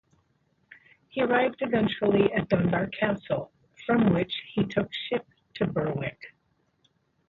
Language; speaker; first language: English; native; English